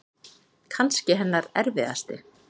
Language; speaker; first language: Icelandic; native; Icelandic